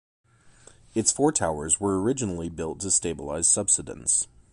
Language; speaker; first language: English; native; English